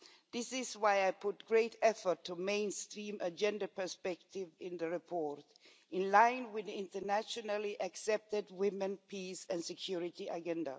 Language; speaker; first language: English; non-native, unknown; Swedish